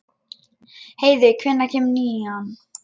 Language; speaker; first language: Icelandic; non-native, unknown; Lithuanian